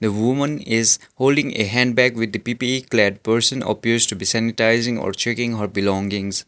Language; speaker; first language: English; non-native, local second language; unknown